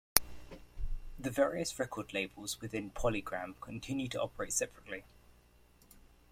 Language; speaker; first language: English; native; English